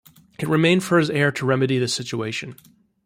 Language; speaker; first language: English; native; English